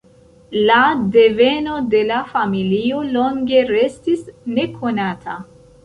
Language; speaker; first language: Esperanto; non-native, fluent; Central Kurdish